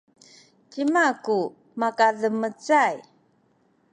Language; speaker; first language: Sakizaya; non-native, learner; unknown